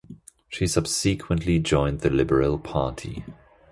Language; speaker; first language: English; non-native, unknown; German